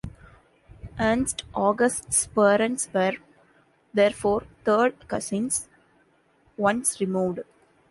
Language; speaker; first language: English; non-native, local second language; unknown